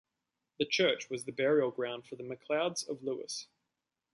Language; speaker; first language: English; native; English